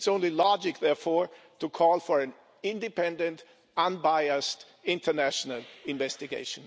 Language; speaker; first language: English; non-native, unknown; German